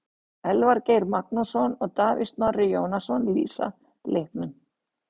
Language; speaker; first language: Icelandic; native; Icelandic